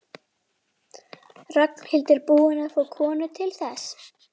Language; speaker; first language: Icelandic; native; Icelandic